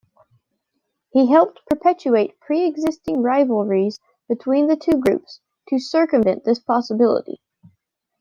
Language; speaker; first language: English; native; English